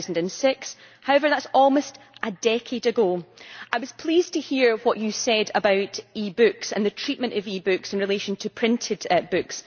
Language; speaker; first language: English; native; English